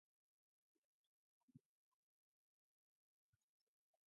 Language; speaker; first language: English; non-native, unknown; Mongolian